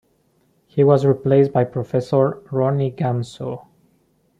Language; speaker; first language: English; non-native, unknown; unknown